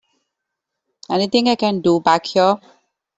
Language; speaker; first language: English; non-native, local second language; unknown